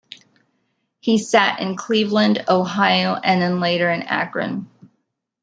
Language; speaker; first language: English; native; English